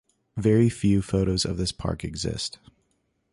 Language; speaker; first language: English; native; English